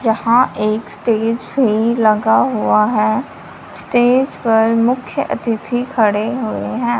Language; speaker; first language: Hindi; non-native, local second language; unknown